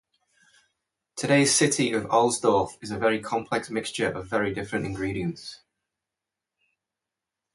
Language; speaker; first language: English; native; English